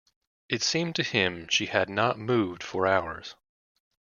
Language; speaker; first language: English; native; English